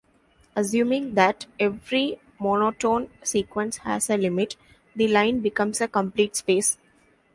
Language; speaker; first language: English; non-native, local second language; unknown